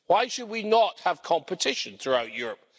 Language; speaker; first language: English; native; English